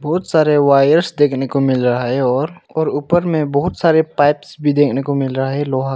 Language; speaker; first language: Hindi; non-native, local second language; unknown